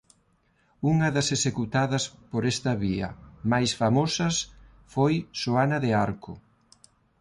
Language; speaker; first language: Galician; non-native, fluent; Spanish